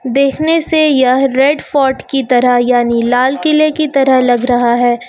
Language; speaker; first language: Hindi; native; Hindi